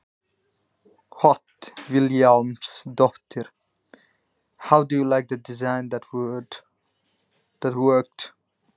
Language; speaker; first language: Icelandic; non-native, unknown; Nepali